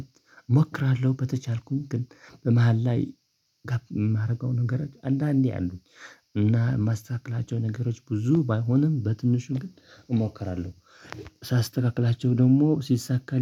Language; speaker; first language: Amharic; non-native, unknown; Tigrinya